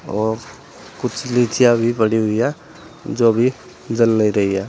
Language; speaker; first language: Hindi; native; Hindi